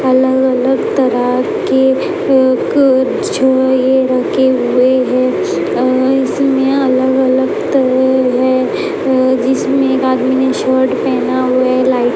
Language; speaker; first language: Hindi; native; Hindi